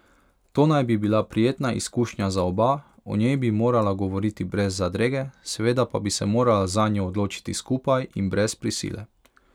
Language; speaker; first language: Slovenian; non-native, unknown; Hungarian